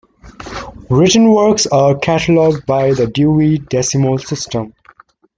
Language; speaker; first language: English; native; English